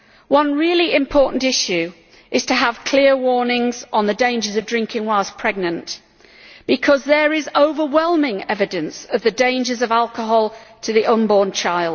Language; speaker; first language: English; native; English